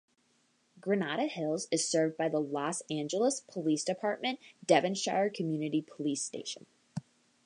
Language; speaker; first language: English; native; English